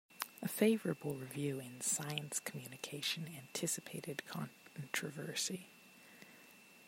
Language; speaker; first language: English; non-native, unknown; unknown